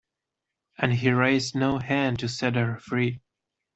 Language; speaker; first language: English; non-native, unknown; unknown